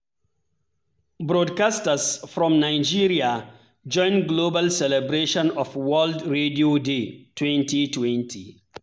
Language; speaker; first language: English; non-native, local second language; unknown